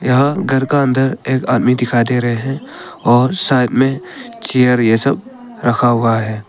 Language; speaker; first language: Hindi; early bilingual, other home language; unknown